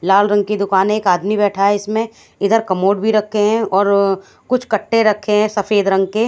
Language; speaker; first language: Hindi; native; Hindi